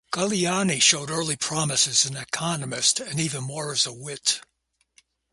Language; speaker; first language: English; native; English